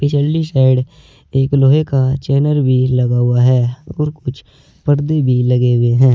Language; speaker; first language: Hindi; native; Hindi